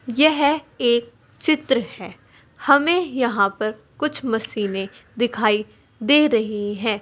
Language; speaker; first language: Hindi; native; Hindi